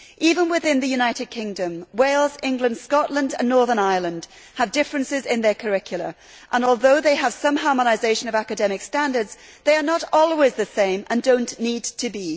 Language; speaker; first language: English; native; English